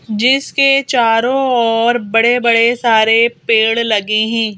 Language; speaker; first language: Hindi; native; Hindi